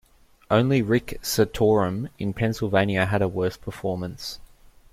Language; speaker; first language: English; native; English